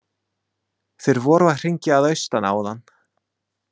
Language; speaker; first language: Icelandic; non-native, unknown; English